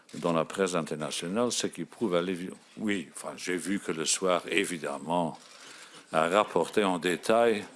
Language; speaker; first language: French; non-native, local second language; Luxembourgish